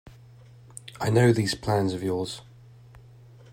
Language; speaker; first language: English; native; English